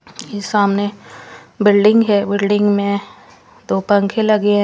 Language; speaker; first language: Hindi; non-native, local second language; Punjabi